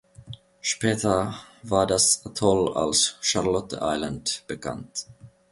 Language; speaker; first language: German; non-native, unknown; Finnish